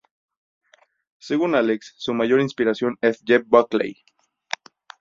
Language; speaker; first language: Spanish; native; Spanish